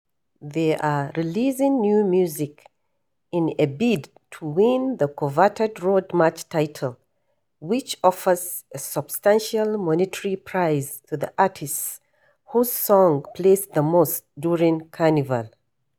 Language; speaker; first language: English; non-native, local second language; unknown